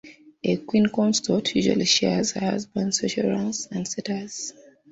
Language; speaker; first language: English; non-native, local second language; Ganda